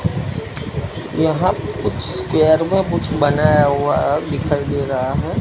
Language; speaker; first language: Hindi; non-native, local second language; Gujarati